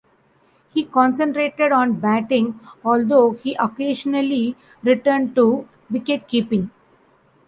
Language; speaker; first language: English; non-native, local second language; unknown